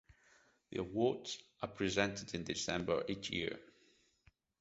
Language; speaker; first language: English; non-native, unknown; Catalan